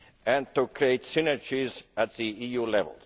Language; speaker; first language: English; non-native, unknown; Estonian